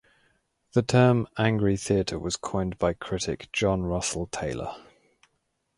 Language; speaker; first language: English; native; English